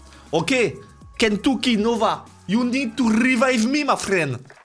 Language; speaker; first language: English; non-native, learner; French